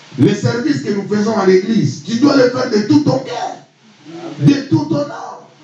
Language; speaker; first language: French; non-native, local second language; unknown